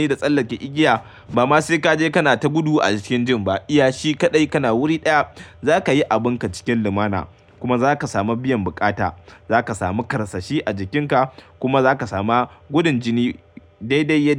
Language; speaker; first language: Hausa; native; Hausa